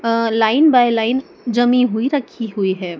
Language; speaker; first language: Hindi; native; Hindi